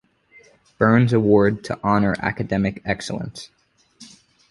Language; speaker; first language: English; native; English